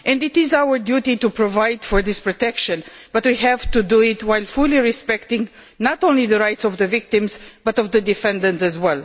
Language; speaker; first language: English; non-native, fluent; Romanian